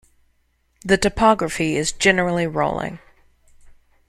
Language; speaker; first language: English; native; English